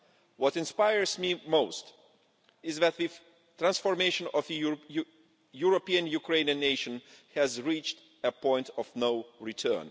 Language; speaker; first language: English; non-native, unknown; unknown